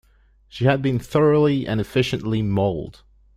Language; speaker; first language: English; non-native, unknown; French